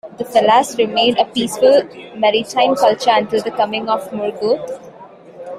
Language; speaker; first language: English; non-native, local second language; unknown